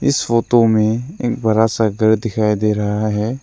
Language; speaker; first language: Hindi; non-native, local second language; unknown